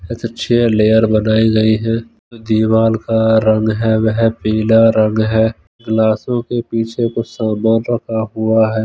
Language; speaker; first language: Hindi; non-native, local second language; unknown